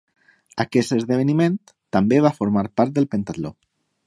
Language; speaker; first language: Catalan; non-native, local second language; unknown